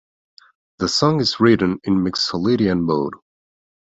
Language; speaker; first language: English; non-native, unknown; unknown